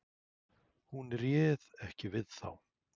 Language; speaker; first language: Icelandic; native; Icelandic